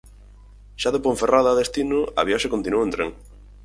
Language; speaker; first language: Galician; native; Galician